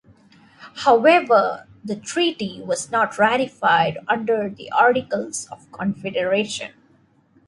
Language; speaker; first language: English; non-native, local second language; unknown